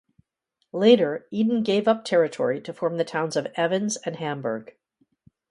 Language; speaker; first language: English; native; English